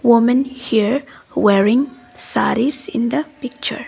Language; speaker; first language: English; non-native, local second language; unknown